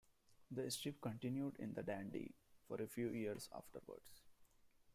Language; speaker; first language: English; non-native, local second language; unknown